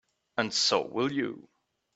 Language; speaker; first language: English; non-native, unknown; German